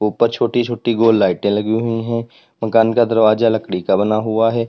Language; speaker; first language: Hindi; native; Hindi